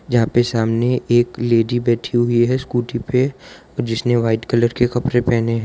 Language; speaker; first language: Hindi; non-native, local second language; Gujarati